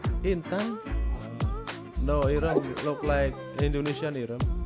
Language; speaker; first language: English; non-native, learner; Indonesian